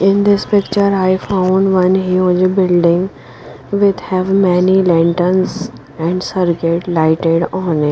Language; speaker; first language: English; non-native, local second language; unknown